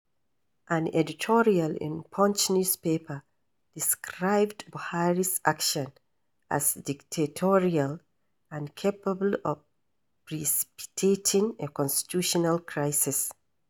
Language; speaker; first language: English; non-native, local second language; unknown